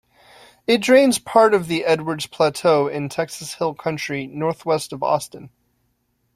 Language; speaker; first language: English; native; English